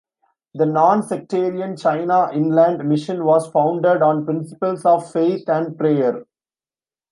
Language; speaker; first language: English; non-native, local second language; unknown